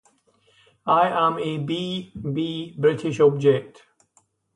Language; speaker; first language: English; native; English